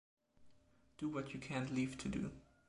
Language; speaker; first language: English; non-native, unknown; German